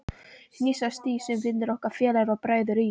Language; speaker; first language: Icelandic; non-native, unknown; Polish